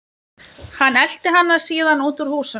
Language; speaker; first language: Icelandic; non-native, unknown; Lithuanian